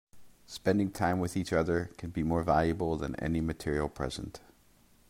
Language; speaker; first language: English; native; English